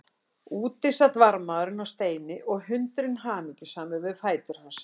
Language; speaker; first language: Icelandic; native; Icelandic